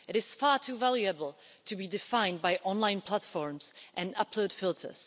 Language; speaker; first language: English; non-native, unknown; Czech